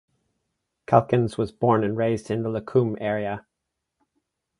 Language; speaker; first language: English; native; English